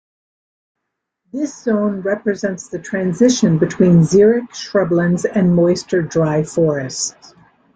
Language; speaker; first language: English; native; English